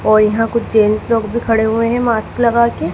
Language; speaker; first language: Hindi; native; Hindi